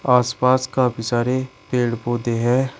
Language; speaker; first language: Hindi; native; Hindi